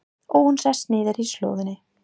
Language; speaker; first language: Icelandic; non-native, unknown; English